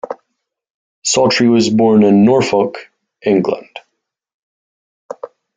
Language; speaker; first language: English; native; English